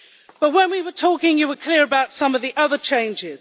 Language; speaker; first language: English; native; English